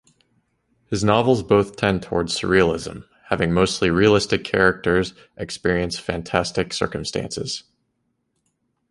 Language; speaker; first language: English; native; English